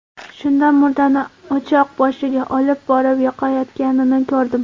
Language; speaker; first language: Uzbek; non-native, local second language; Kara-Kalpak